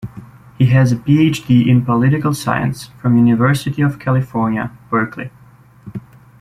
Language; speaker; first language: English; native; English